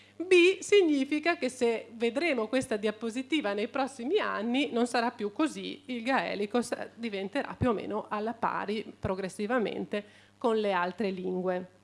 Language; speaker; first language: Italian; native; Italian